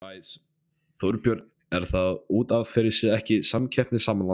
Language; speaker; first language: Icelandic; non-native, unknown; Polish